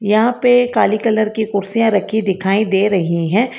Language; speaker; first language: Hindi; non-native, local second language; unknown